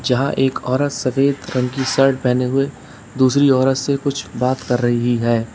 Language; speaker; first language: Hindi; native; Hindi